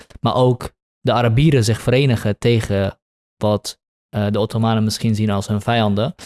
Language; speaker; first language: Dutch; early bilingual, other home language; Kurdish